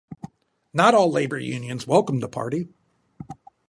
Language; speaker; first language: English; native; English